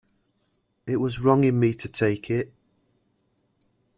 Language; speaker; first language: English; native; English